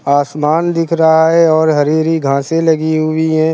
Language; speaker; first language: Hindi; native; Hindi